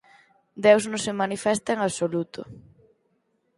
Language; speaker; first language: Galician; native; Galician